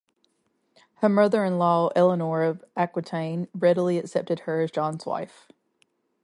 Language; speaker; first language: English; native; English